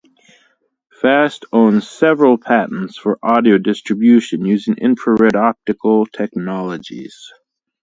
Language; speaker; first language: English; native; English